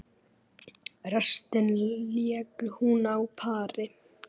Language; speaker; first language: Icelandic; native; Icelandic